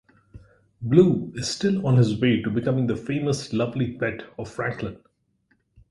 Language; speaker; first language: English; non-native, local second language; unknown